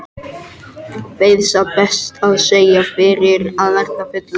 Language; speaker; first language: Icelandic; non-native, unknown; French